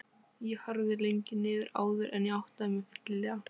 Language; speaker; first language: Icelandic; non-native, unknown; Polish